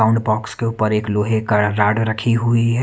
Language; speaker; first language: Hindi; native; Hindi